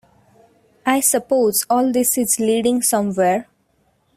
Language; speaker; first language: English; non-native, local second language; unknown